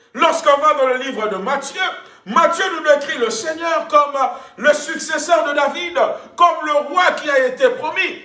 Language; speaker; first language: French; non-native, local second language; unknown